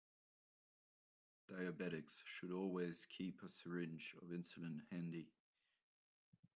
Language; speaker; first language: English; native; English